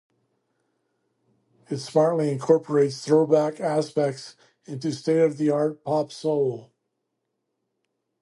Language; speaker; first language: English; native; English